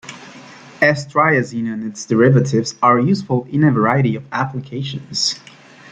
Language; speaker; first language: English; native; English